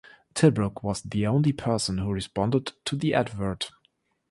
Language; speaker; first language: English; non-native, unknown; German